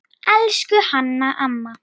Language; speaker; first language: Icelandic; native; Icelandic